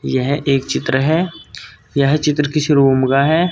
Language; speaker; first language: Hindi; native; Hindi